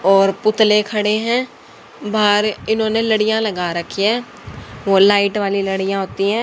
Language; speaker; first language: Hindi; native; Hindi